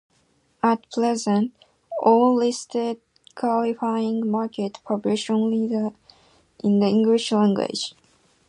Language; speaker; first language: English; non-native, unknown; Japanese